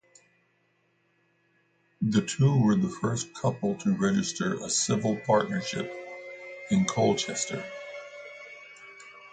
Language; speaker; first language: English; native; English